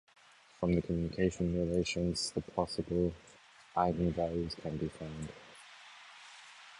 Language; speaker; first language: English; native; English